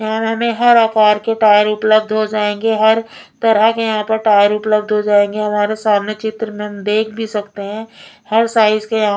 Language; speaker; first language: Hindi; non-native, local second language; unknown